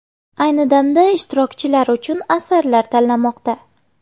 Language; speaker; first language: Uzbek; native; Uzbek